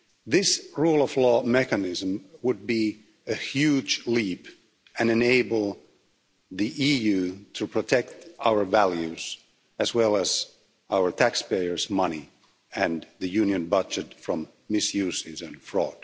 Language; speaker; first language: English; non-native, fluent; Finnish